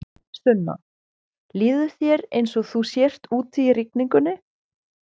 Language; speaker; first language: Icelandic; non-native, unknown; German